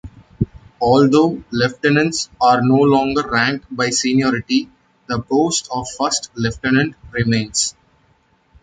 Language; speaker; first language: English; non-native, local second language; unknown